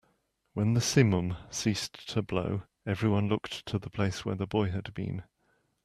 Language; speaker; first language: English; native; English